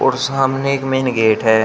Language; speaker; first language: Hindi; native; Hindi